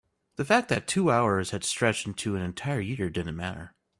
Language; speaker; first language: English; native; English